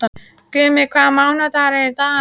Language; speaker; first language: Icelandic; native; Icelandic